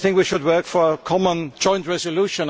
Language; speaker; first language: English; non-native, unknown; German